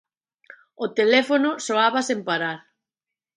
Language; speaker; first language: Galician; native; Galician